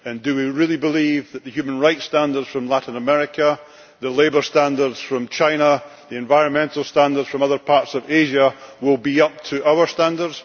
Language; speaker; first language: English; native; English